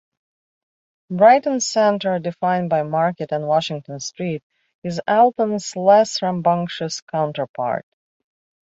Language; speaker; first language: English; native; English